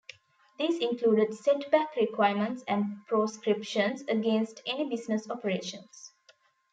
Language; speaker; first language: English; non-native, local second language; Tamil